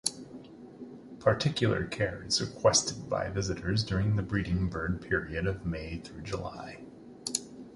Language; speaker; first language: English; native; English